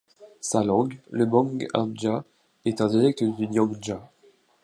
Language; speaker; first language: French; native; French